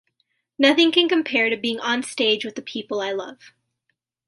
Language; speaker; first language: English; native; English